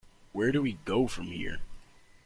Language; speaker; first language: English; native; English